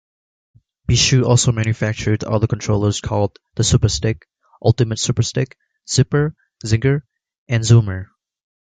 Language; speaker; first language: English; native; English